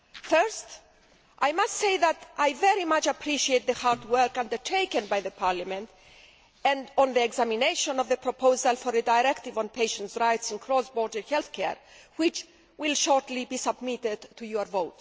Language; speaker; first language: English; non-native, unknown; Greek